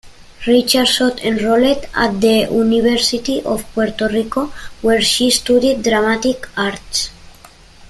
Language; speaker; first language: English; non-native, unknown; Catalan